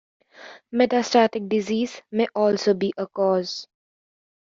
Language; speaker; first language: English; native; English